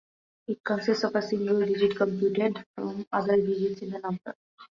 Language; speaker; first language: English; non-native, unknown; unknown